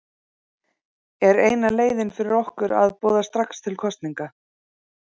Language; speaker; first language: Icelandic; native; Icelandic